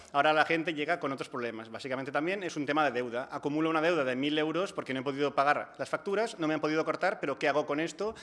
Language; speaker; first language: Spanish; non-native, local second language; Catalan